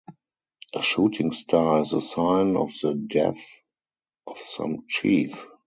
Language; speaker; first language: English; non-native, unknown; German